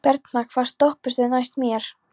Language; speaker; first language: Icelandic; non-native, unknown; Polish